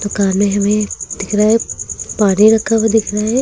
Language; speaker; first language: Hindi; native; Hindi